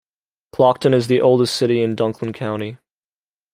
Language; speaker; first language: English; native; English